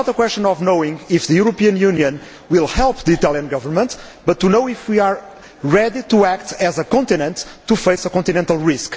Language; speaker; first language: English; non-native, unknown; Portuguese